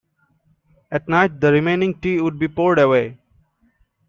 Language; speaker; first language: English; non-native, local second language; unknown